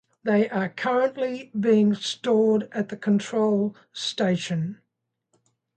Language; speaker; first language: English; native; English